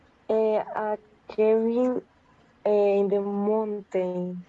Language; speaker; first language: English; non-native, learner; Spanish